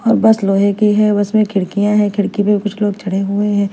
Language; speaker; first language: Hindi; non-native, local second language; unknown